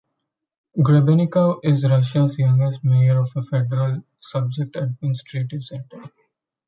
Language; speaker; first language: English; non-native, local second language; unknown